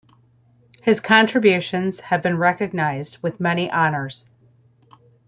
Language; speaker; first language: English; native; English